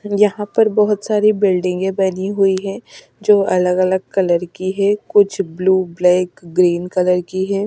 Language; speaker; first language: Hindi; native; Hindi